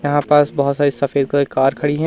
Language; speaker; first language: Hindi; native; Hindi